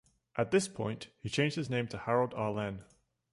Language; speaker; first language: English; native; English